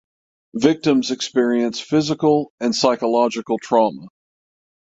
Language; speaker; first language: English; native; English